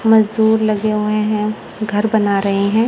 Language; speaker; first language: Hindi; non-native, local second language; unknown